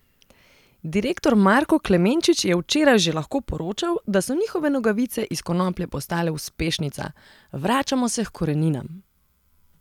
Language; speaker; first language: Slovenian; non-native, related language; Serbian